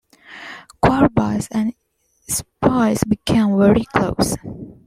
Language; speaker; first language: English; non-native, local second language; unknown